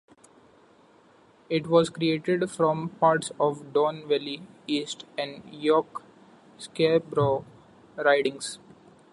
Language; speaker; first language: English; non-native, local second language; Marathi